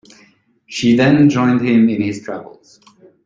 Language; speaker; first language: English; non-native, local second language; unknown